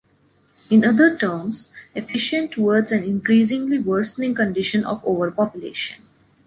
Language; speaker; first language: English; non-native, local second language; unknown